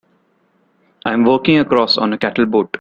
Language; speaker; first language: English; non-native, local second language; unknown